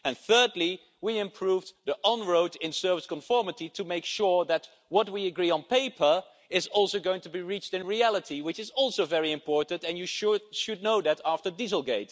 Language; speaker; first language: English; non-native, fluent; Dutch